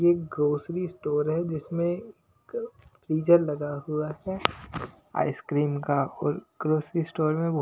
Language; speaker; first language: Hindi; non-native, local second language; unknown